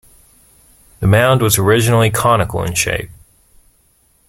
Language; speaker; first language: English; native; English